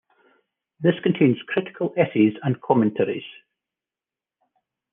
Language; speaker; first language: English; native; English